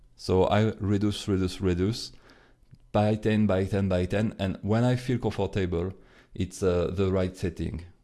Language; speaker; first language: English; non-native, fluent; French